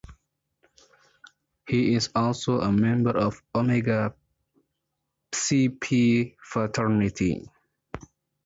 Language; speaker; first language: English; non-native, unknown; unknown